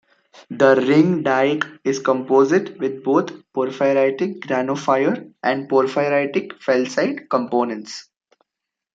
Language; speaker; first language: English; non-native, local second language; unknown